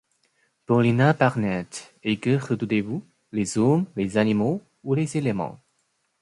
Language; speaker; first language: French; non-native, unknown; Chinese